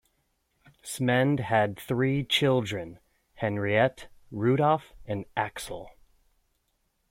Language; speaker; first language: English; native; English